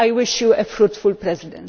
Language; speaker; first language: English; non-native, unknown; Polish